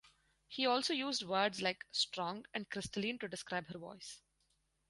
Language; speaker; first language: English; non-native, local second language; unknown